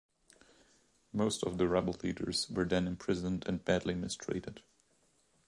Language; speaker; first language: English; non-native, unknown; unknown